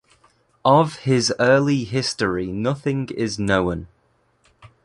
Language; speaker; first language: English; native; English